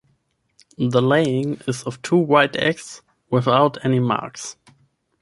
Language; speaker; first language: English; non-native, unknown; German